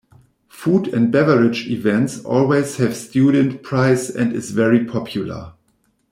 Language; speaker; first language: English; non-native, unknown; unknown